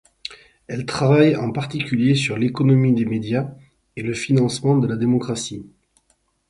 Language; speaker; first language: French; native; French